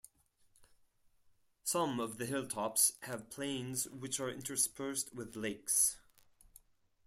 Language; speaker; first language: English; non-native, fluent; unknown